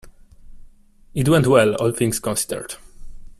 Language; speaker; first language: English; non-native, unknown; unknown